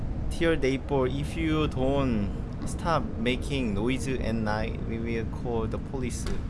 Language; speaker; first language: English; non-native, learner; Korean